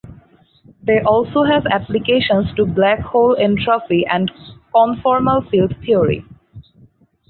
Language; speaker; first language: English; non-native, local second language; Bangla